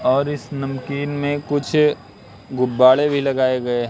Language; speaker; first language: Hindi; native; Hindi